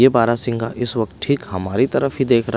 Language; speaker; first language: Hindi; non-native, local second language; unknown